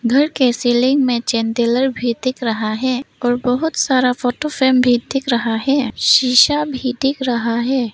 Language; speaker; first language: Hindi; non-native, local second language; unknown